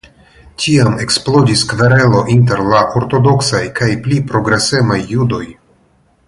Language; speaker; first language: Esperanto; non-native, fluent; Russian